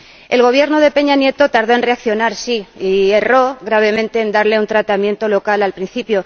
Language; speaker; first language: Spanish; native; Spanish